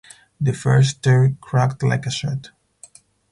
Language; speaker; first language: English; non-native, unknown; Spanish